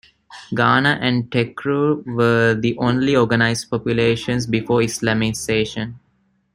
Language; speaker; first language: English; non-native, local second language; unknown